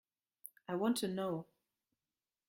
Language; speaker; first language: English; non-native, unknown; German